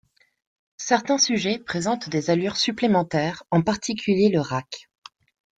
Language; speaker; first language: French; non-native, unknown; Spanish